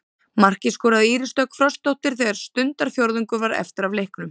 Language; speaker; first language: Icelandic; native; Icelandic